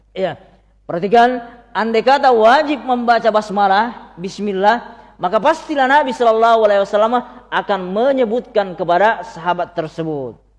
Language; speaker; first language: Indonesian; native; Indonesian